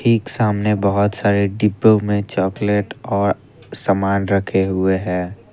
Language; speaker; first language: Hindi; non-native, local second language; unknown